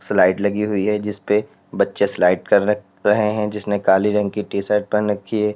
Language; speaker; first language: Hindi; native; Hindi